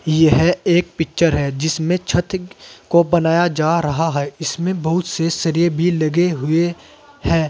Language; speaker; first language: Hindi; native; Hindi